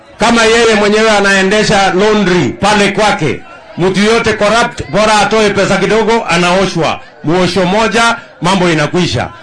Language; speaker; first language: Swahili; non-native, local second language; Kalenjin